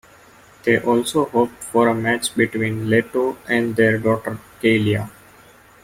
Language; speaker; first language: English; non-native, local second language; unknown